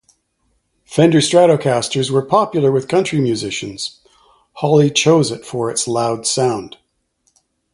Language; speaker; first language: English; native; English